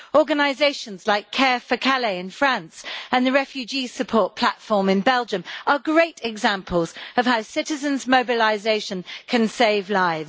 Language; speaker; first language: English; native; English